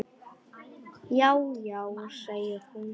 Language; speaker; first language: Icelandic; non-native, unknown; Polish